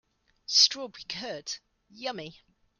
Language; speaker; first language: English; native; English